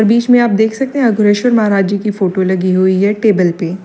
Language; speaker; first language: Hindi; native; Hindi